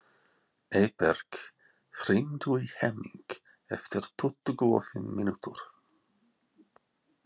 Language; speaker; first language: Icelandic; non-native, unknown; English